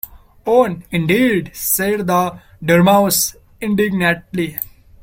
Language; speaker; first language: English; non-native, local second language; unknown